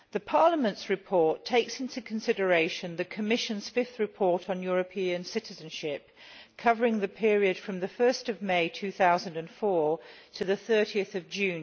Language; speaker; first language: English; non-native, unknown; Polish